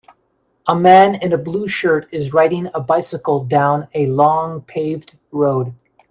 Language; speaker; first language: English; native; English